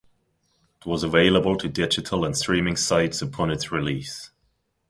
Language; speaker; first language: English; non-native, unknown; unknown